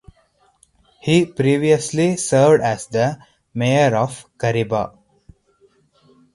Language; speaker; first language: English; non-native, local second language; Hindi